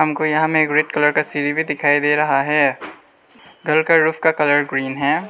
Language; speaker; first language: Hindi; non-native, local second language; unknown